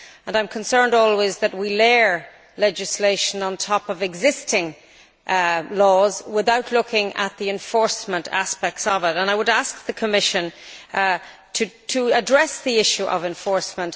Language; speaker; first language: English; native; English